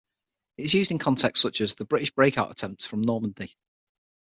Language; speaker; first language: English; native; English